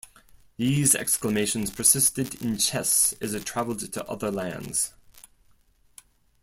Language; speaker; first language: English; non-native, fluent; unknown